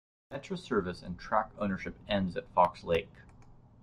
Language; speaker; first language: English; native; English